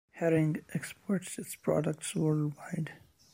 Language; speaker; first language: English; non-native, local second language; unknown